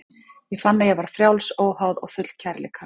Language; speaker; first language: Icelandic; native; Icelandic